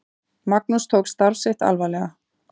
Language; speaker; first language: Icelandic; native; Icelandic